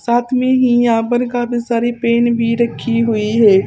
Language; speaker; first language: Hindi; native; Hindi